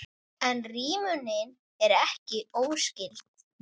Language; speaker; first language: Icelandic; native; Icelandic